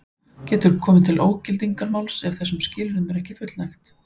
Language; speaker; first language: Icelandic; native; Icelandic